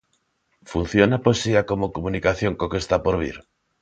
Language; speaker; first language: Galician; non-native, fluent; Spanish